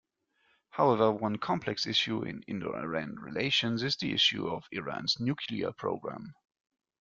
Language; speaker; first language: English; non-native, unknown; German